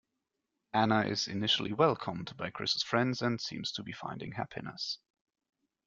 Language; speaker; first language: English; non-native, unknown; German